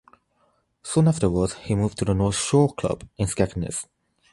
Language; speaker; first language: English; non-native, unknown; Chinese